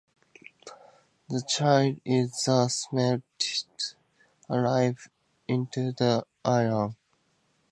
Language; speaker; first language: English; native; English